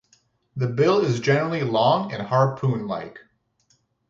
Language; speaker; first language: English; native; English